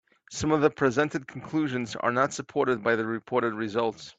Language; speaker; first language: English; native; English